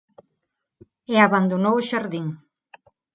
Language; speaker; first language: Galician; non-native, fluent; Spanish